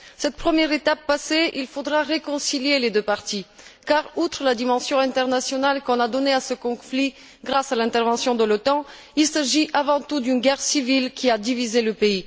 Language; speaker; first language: French; non-native, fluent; Bulgarian